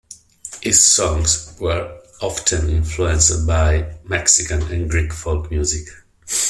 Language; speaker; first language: English; non-native, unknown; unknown